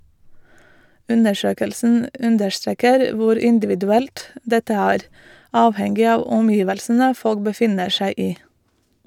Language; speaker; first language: Norwegian; non-native, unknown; Latvian